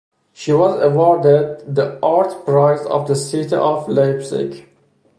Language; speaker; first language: English; non-native, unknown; Persian